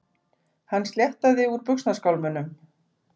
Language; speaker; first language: Icelandic; native; Icelandic